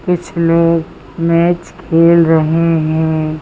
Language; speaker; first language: Hindi; native; Hindi